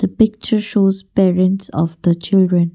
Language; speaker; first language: English; non-native, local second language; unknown